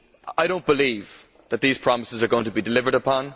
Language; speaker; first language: English; native; English